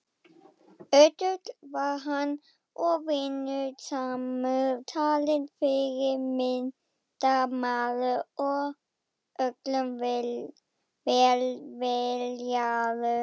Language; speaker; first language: Icelandic; non-native, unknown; German